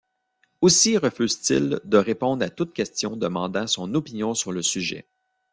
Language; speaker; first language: French; native; French